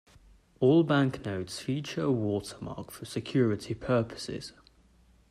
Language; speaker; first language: English; native; English